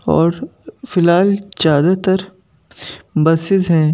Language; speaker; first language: Hindi; native; Hindi